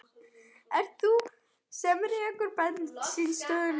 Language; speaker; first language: Icelandic; non-native, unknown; German